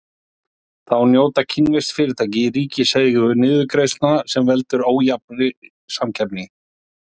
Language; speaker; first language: Icelandic; native; Icelandic